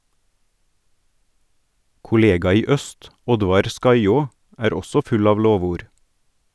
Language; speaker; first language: Norwegian; native; Norwegian